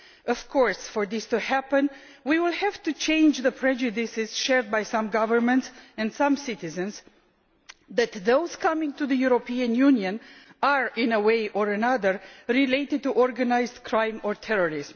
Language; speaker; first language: English; non-native, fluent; Romanian